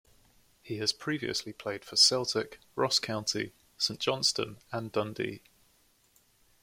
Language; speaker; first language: English; native; English